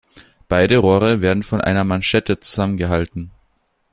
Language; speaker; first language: German; native; German